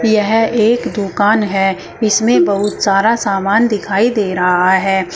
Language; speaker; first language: Hindi; native; Hindi